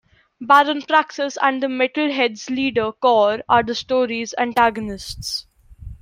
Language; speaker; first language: English; non-native, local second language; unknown